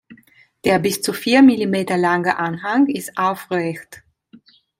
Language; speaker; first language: German; non-native, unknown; Italian